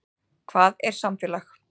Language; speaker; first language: Icelandic; native; Icelandic